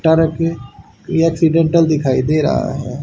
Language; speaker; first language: Hindi; native; Hindi